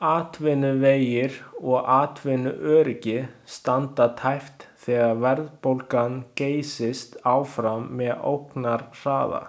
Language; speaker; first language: Icelandic; non-native, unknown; Chinese